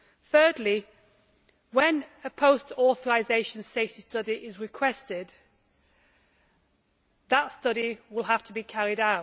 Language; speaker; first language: English; native; English